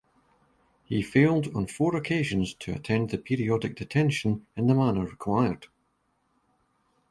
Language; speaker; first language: English; native; English